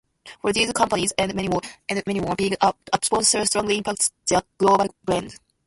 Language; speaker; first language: English; non-native, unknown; Japanese